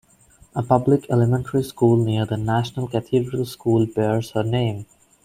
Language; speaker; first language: English; non-native, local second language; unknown